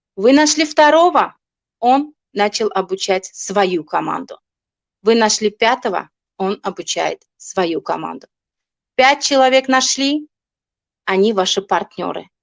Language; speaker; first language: Russian; non-native, local second language; Tajik